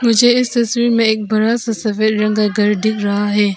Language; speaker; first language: Hindi; non-native, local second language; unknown